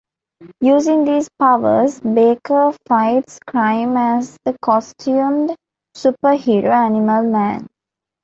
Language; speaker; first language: English; non-native, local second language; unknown